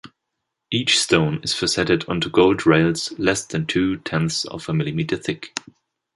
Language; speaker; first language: English; non-native, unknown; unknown